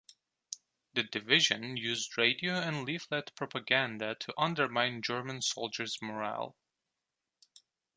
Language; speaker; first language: English; non-native, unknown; Turkish